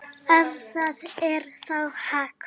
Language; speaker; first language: Icelandic; native; Icelandic